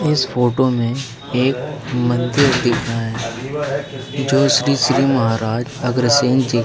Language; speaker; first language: Hindi; native; Hindi